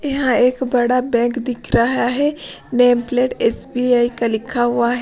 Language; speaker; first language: Hindi; non-native, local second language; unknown